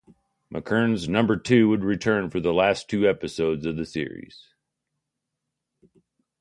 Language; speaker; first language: English; native; English